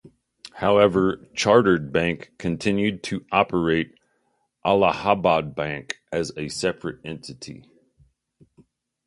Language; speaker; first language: English; native; English